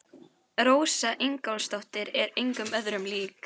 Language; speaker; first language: Icelandic; native; Icelandic